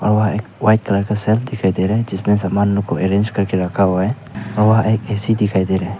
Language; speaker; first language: Hindi; non-native, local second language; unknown